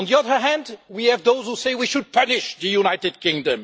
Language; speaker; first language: English; non-native, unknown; French